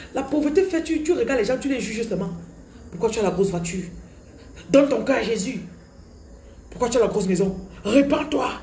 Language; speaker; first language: French; non-native, local second language; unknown